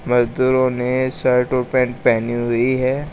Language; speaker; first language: Hindi; native; Hindi